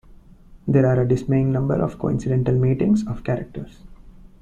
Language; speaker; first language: English; non-native, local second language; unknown